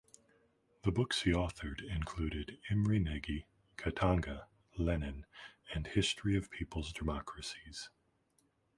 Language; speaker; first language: English; native; English